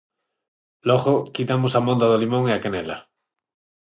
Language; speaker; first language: Galician; non-native, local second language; Spanish